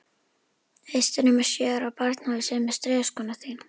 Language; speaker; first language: Icelandic; native; Icelandic